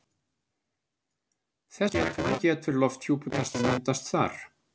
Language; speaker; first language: Icelandic; native; Icelandic